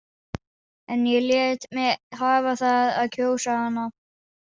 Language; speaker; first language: Icelandic; non-native, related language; Danish